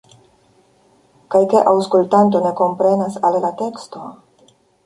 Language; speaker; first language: Esperanto; non-native, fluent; Russian